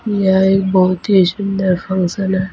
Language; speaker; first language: Hindi; native; Hindi